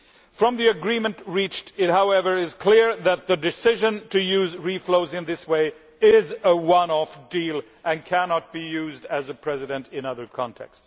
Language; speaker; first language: English; non-native, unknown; Swedish